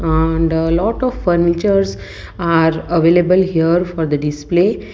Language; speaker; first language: English; non-native, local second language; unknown